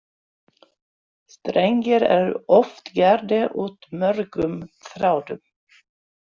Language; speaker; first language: Icelandic; non-native, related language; Swedish